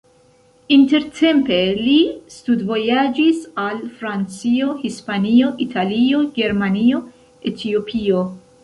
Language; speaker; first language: Esperanto; non-native, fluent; Central Kurdish